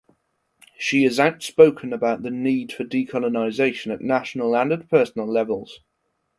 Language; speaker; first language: English; non-native, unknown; German